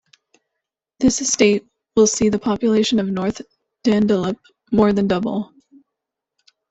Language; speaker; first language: English; native; English